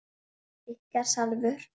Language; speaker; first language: Icelandic; native; Icelandic